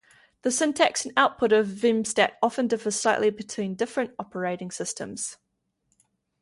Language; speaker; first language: English; native; English